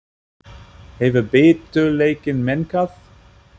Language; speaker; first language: Icelandic; non-native, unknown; German